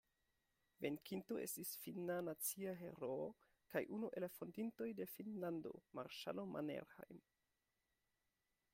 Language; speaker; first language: Esperanto; non-native, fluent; German